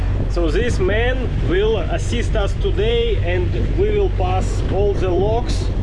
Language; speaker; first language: English; non-native, learner; Russian